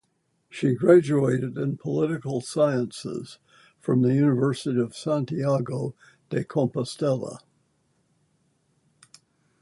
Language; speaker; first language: English; native; English